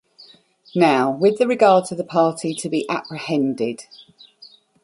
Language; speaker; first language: English; native; English